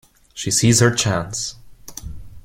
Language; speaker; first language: English; non-native, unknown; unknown